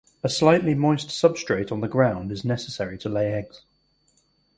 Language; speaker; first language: English; native; English